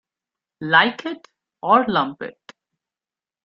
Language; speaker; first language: English; non-native, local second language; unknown